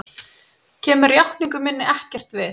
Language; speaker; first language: Icelandic; native; Icelandic